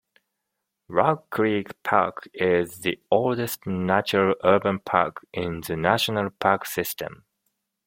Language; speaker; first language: English; non-native, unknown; Japanese